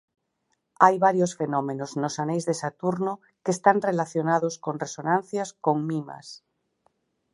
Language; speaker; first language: Galician; native; Galician